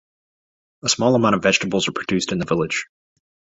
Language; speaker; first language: English; native; English